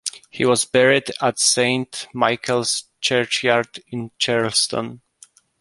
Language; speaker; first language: English; non-native, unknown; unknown